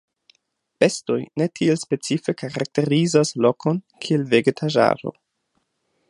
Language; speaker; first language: Esperanto; non-native, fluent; German